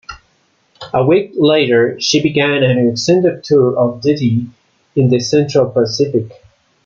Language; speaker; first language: English; non-native, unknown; Spanish